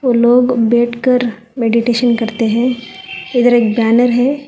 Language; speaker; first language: Hindi; non-native, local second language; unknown